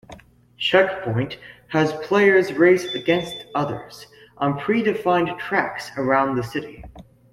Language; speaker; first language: English; native; English